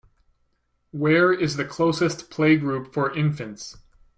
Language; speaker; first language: English; native; English